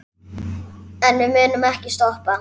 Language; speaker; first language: Icelandic; native; Icelandic